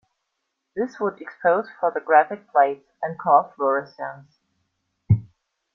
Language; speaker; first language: English; non-native, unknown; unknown